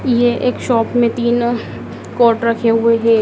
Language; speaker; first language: Hindi; native; Hindi